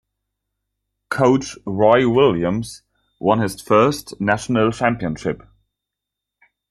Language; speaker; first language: English; non-native, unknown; German